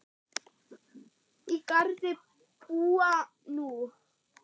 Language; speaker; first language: Icelandic; non-native, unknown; German